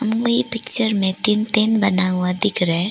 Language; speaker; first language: Hindi; early bilingual, other home language; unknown